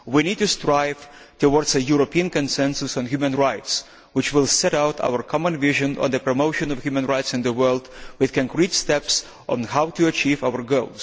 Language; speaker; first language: English; non-native, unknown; Lithuanian